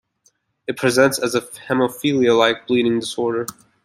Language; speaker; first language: English; native; English